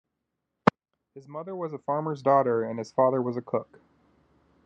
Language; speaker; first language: English; native; English